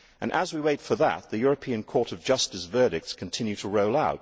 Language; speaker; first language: English; native; English